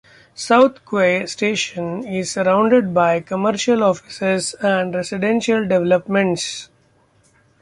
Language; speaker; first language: English; non-native, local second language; Marathi